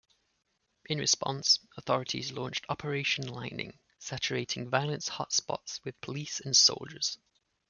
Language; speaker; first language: English; native; English